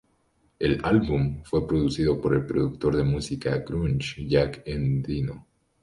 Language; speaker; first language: Spanish; native; Spanish